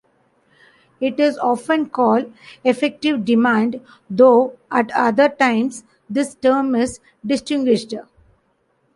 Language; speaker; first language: English; non-native, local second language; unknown